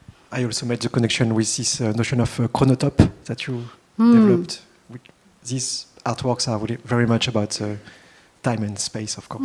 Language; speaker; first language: English; non-native, fluent; French